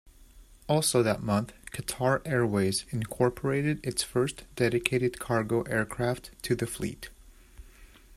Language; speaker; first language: English; native; English